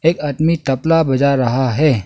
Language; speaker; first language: Hindi; non-native, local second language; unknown